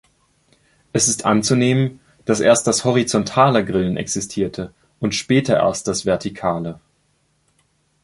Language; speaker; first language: German; native; German